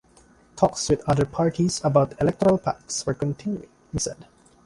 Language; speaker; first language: English; non-native, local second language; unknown